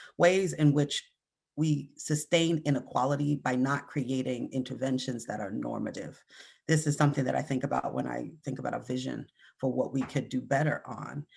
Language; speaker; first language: English; native; English